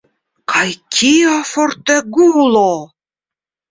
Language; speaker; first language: Esperanto; non-native, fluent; Russian